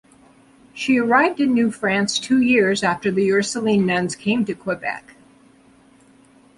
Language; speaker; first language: English; native; English